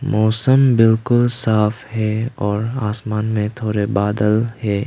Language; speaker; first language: Hindi; non-native, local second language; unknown